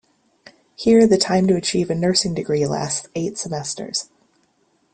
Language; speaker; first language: English; native; English